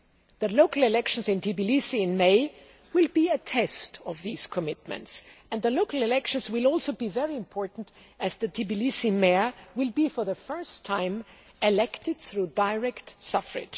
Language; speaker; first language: English; non-native, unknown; German